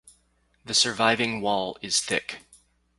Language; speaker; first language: English; native; English